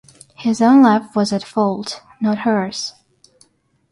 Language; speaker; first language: English; non-native, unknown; Russian